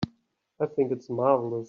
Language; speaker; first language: English; native; English